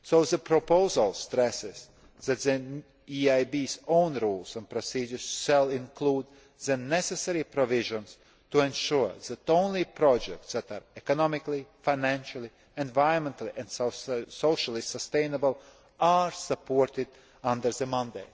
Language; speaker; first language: English; non-native, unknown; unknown